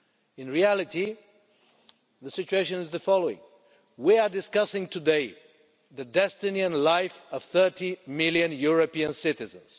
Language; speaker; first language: English; non-native, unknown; Bulgarian